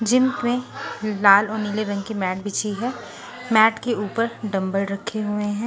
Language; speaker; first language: Hindi; non-native, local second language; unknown